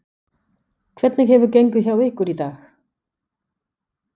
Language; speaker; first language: Icelandic; non-native, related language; Danish